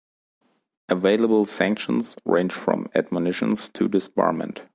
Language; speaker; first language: English; non-native, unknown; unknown